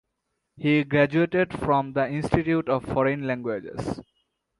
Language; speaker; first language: English; non-native, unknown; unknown